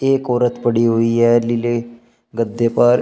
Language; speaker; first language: Hindi; native; Hindi